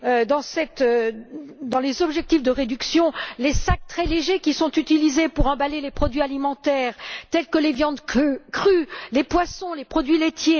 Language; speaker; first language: French; native; French